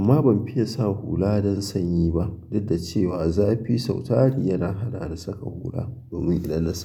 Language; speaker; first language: Hausa; native; Hausa